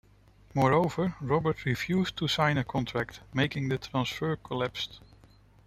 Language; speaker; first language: English; non-native, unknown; Dutch